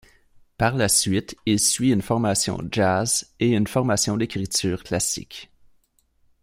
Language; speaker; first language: French; native; French